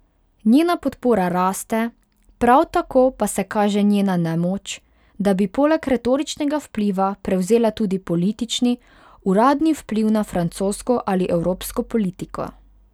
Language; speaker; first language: Slovenian; non-native, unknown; Hungarian